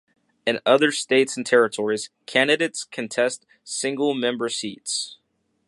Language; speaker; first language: English; native; English